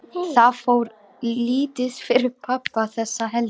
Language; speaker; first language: Icelandic; non-native, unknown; Romanian